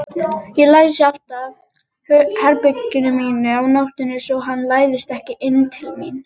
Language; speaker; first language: Icelandic; native; Icelandic